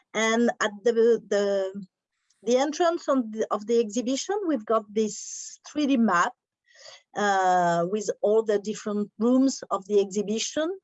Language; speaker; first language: English; non-native, learner; French